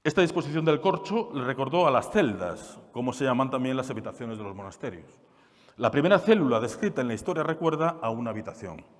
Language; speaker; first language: Spanish; non-native, local second language; Galician